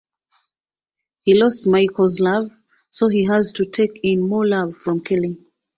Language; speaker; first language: English; non-native, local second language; Ganda